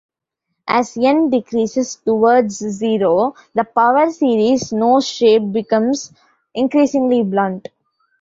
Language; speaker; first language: English; non-native, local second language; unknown